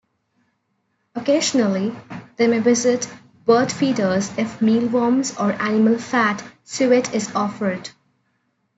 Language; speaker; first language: English; non-native, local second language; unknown